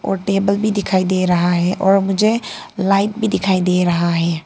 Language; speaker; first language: Hindi; non-native, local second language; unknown